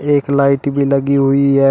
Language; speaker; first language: Hindi; native; Hindi